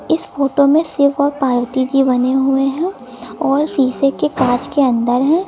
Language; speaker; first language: Hindi; native; Hindi